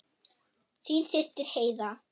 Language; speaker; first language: Icelandic; non-native, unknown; German